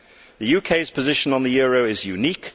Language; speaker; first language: English; native; English